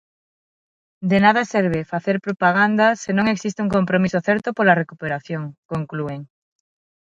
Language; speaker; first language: Galician; non-native, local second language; Spanish